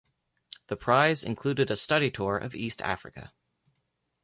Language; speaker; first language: English; native; English